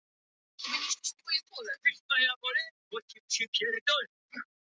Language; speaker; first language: Icelandic; non-native, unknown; Polish